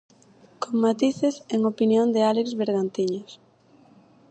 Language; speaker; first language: Galician; native; Galician